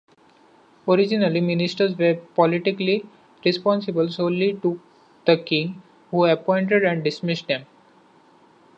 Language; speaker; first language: English; non-native, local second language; Marathi